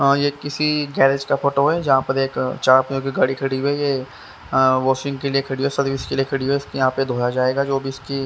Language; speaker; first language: Hindi; native; Hindi